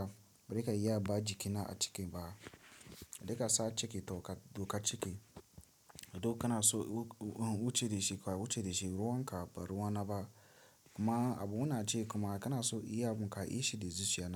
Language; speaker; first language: Hausa; non-native, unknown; Tiv